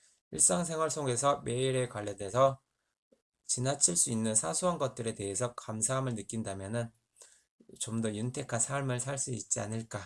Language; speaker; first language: Korean; native; Korean